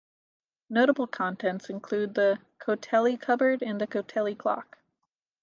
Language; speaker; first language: English; native; English